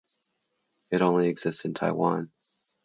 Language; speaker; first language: English; native; English